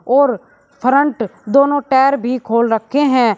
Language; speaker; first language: Hindi; native; Hindi